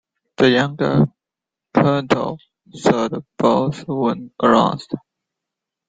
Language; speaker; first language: English; non-native, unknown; Chinese